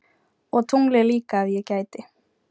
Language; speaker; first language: Icelandic; non-native, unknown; Ukrainian